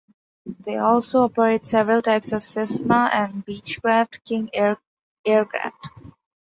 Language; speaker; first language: English; non-native, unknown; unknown